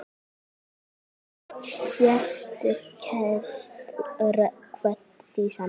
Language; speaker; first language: Icelandic; native; Icelandic